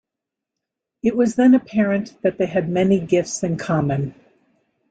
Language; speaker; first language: English; native; English